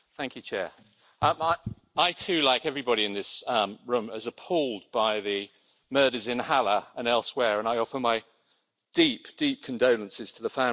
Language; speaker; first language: English; native; English